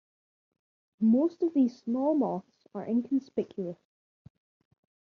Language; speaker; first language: English; native; English